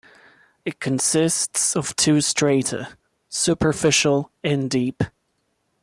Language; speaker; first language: English; non-native, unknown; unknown